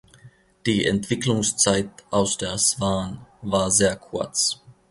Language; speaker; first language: German; non-native, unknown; Finnish